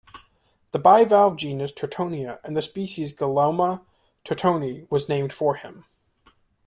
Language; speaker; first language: English; native; English